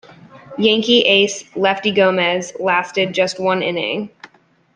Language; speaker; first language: English; native; English